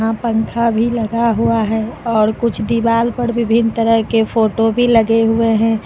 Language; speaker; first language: Hindi; native; Hindi